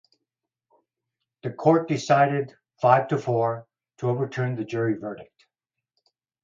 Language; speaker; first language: English; native; English